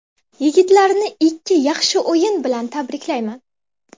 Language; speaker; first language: Uzbek; native; Uzbek